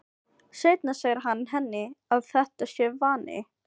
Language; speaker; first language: Icelandic; non-native, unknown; Filipino